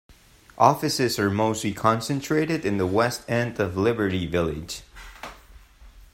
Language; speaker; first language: English; non-native, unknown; Spanish